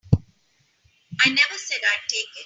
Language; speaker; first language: English; non-native, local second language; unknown